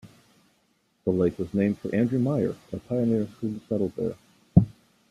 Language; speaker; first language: English; native; English